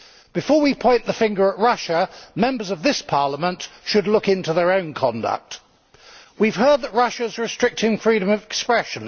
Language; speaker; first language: English; native; English